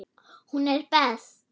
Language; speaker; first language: Icelandic; non-native, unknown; German